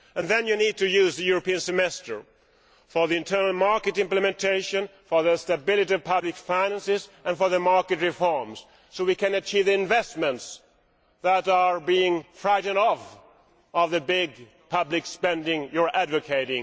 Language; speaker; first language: English; non-native, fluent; Swedish